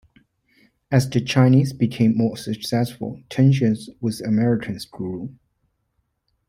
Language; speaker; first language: English; non-native, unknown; Chinese